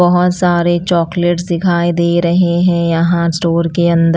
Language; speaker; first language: Hindi; non-native, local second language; Punjabi